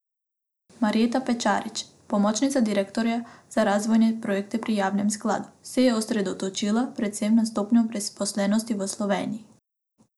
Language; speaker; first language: Slovenian; non-native, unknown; Macedonian